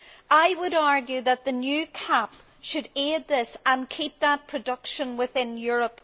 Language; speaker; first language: English; native; English